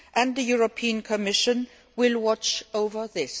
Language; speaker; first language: English; non-native, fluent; Luxembourgish